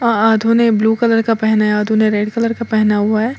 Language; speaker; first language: Hindi; native; Hindi